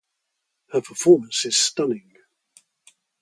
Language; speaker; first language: English; native; English